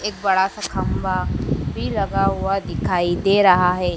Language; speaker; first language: Hindi; native; Hindi